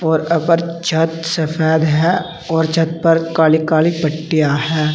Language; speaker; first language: Hindi; native; Hindi